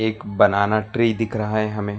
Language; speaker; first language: Hindi; non-native, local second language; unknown